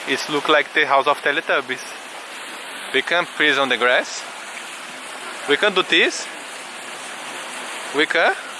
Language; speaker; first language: English; non-native, learner; Portuguese